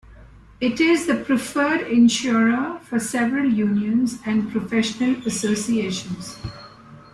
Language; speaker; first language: English; non-native, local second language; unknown